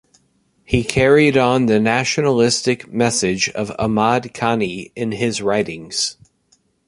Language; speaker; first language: English; native; English